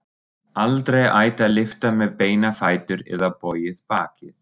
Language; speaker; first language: Icelandic; non-native, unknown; German